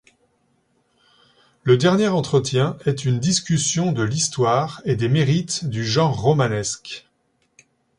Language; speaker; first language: French; native; French